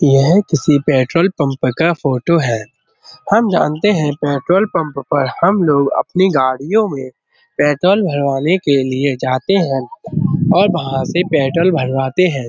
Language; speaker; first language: Hindi; native; Hindi